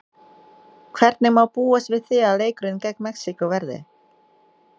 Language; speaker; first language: Icelandic; non-native, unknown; Indonesian